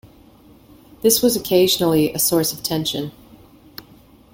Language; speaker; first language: English; native; English